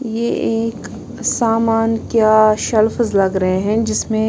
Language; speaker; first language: Hindi; non-native, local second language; Punjabi